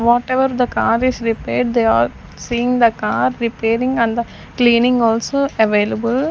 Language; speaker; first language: English; non-native, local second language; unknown